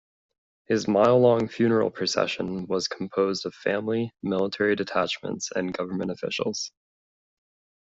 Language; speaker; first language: English; native; English